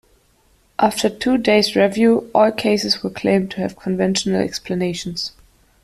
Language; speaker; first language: English; non-native, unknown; German